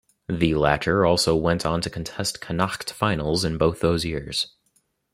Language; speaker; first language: English; native; English